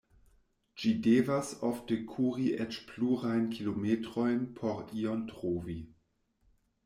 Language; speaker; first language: Esperanto; non-native, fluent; German